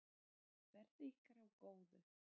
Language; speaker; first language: Icelandic; non-native, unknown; Polish